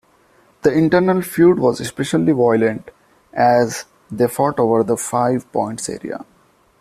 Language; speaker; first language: English; non-native, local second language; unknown